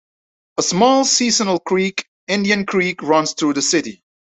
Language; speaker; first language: English; non-native, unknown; Dutch